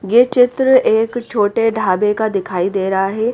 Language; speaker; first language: Hindi; native; Hindi